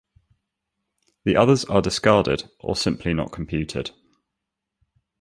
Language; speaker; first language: English; native; English